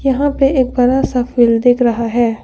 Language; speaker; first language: Hindi; non-native, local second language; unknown